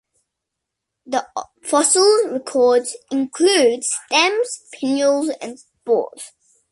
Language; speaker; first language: English; native; English